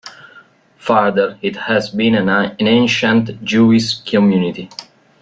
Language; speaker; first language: English; non-native, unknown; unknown